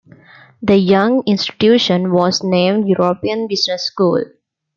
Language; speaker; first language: English; non-native, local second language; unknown